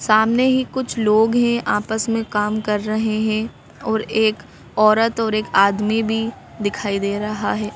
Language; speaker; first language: Hindi; native; Hindi